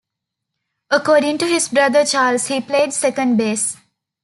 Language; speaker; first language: English; non-native, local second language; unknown